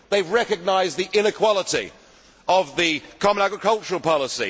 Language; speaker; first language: English; native; English